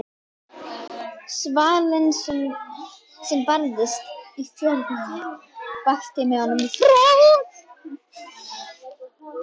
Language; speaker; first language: Icelandic; native; Icelandic